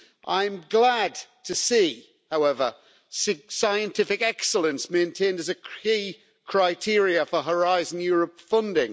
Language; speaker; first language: English; native; English